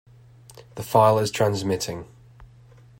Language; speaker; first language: English; native; English